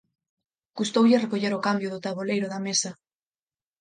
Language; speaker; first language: Galician; native; Galician